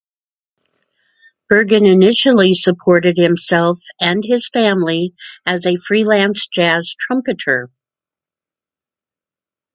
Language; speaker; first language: English; native; English